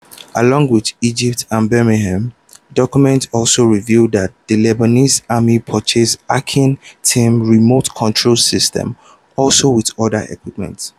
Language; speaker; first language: English; non-native, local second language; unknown